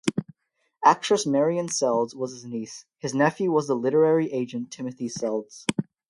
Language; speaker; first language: English; native; English